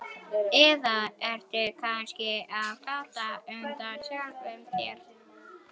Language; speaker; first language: Icelandic; native; Icelandic